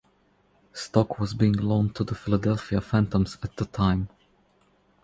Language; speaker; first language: English; non-native, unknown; Croatian